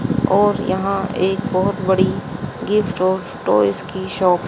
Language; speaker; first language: Hindi; native; Hindi